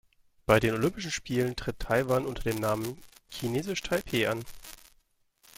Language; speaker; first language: German; native; German